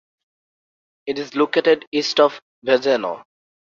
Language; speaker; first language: English; non-native, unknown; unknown